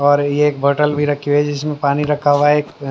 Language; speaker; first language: Hindi; native; Hindi